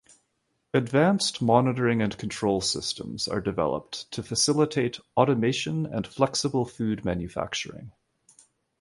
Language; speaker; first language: English; native; English